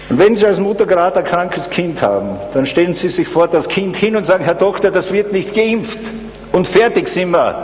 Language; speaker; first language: German; native; German